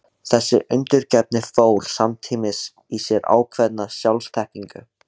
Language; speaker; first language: Icelandic; native; Icelandic